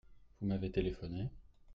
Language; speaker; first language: French; native; French